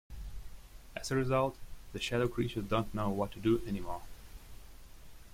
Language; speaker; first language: English; non-native, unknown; Russian